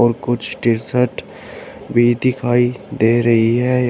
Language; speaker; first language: Hindi; native; Hindi